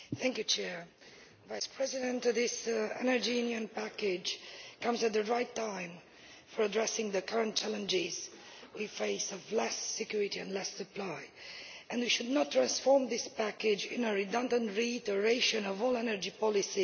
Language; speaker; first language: English; non-native, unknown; Romanian